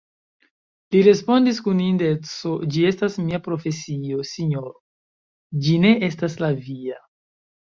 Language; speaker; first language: Esperanto; non-native, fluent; Chinese